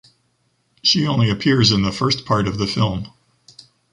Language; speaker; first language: English; native; English